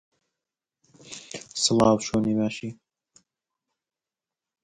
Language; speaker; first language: English; non-native, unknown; Central Kurdish